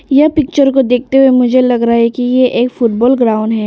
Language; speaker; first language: Hindi; early bilingual, other home language; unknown